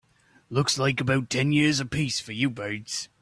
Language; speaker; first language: English; native; English